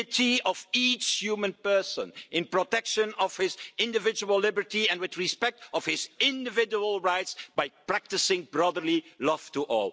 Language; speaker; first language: English; non-native, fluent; Dutch